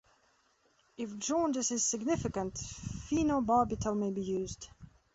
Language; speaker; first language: English; non-native, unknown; Belarusian